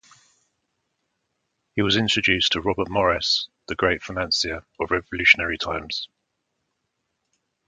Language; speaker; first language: English; native; English